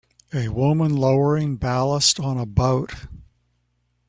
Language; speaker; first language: English; native; English